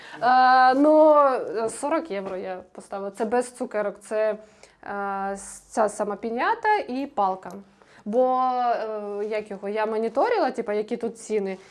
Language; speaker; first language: Ukrainian; non-native, related language; Russian